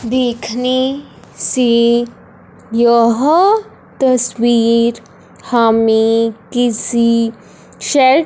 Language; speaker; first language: Hindi; non-native, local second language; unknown